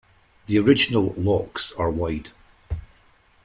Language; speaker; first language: English; native; English